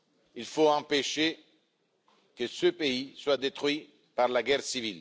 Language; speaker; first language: French; non-native, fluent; Italian